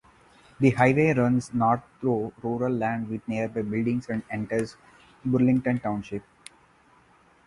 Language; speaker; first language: English; non-native, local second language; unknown